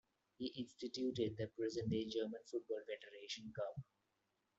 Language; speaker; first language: English; non-native, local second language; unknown